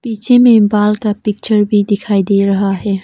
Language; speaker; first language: Hindi; non-native, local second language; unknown